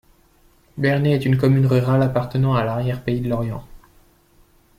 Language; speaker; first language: French; native; French